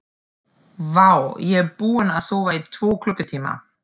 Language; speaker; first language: Icelandic; non-native, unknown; German